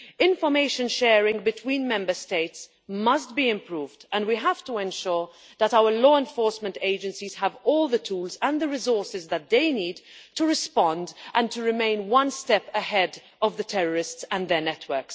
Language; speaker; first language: English; non-native, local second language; Maltese